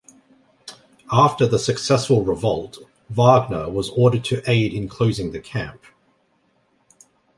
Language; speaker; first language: English; native; English